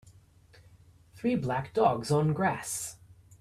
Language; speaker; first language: English; native; English